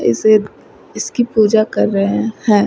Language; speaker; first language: Hindi; native; Hindi